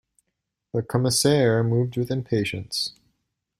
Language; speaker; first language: English; native; English